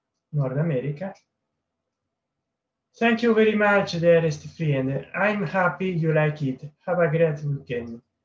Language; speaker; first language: English; non-native, learner; Italian